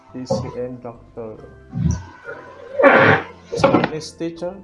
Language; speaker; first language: English; non-native, learner; Indonesian